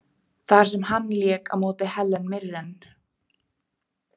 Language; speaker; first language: Icelandic; native; Icelandic